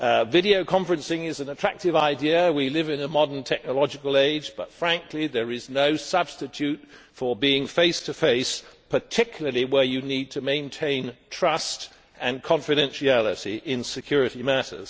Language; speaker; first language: English; native; English